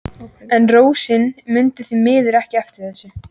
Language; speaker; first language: Icelandic; native; Icelandic